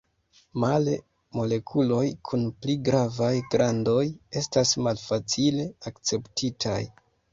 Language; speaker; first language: Esperanto; non-native, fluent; Kinyarwanda